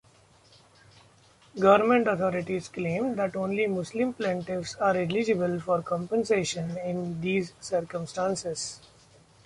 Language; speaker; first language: English; non-native, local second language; Marathi